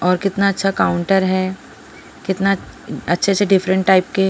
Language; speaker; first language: Hindi; non-native, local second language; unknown